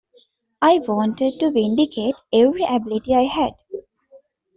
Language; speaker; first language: English; non-native, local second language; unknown